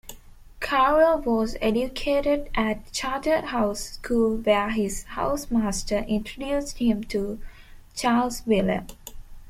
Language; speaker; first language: English; non-native, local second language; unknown